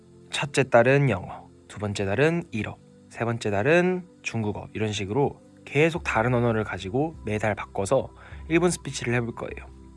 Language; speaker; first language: Korean; native; Korean